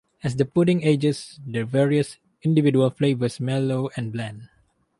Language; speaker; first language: English; non-native, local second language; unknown